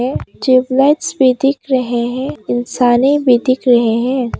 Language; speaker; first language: Hindi; non-native, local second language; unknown